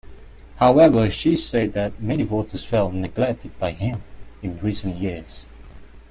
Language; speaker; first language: English; non-native, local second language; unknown